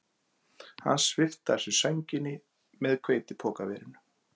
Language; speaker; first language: Icelandic; native; Icelandic